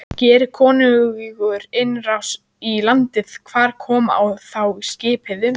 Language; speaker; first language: Icelandic; native; Icelandic